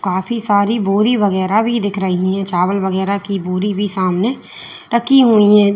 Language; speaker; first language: Hindi; native; Hindi